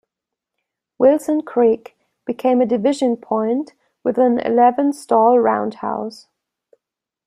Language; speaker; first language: English; non-native, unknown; German